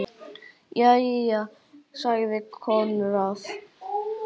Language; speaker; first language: Icelandic; native; Icelandic